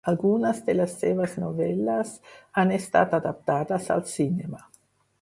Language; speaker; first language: Catalan; non-native, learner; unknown